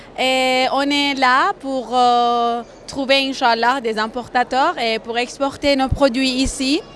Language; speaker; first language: French; non-native, learner; Persian